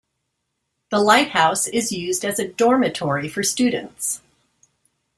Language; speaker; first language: English; native; English